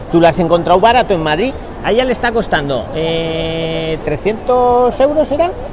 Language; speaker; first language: Spanish; native; Spanish